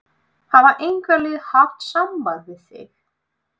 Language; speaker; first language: Icelandic; non-native, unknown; Russian